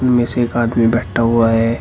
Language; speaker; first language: Hindi; native; Hindi